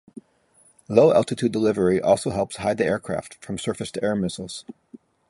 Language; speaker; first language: English; native; English